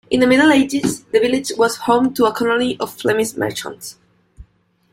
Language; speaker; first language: English; non-native, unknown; Spanish